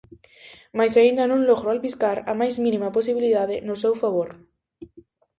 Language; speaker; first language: Galician; native; Galician